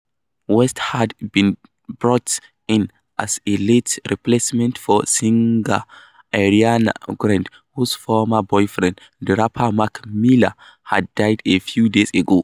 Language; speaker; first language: English; non-native, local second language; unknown